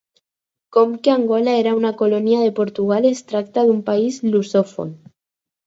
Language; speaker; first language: Catalan; non-native, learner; Spanish